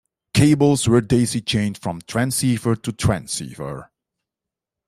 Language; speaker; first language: English; non-native, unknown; Dutch